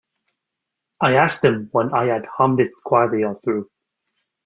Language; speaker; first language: English; native; English